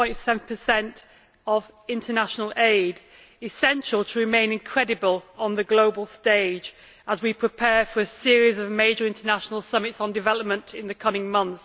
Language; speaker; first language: English; native; English